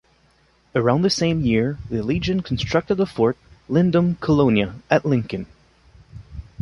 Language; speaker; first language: English; non-native, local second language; French